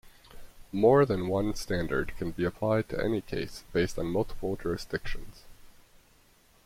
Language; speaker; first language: English; native; English